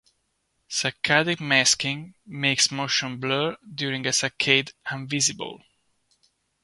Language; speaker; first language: English; non-native, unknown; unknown